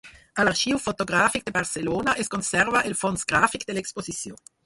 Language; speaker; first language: Catalan; non-native, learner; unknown